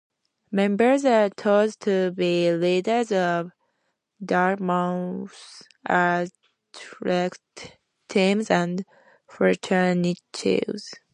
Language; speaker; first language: English; native; English